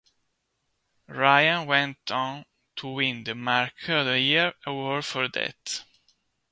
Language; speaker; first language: English; non-native, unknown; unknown